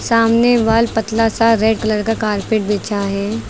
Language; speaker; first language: Hindi; native; Hindi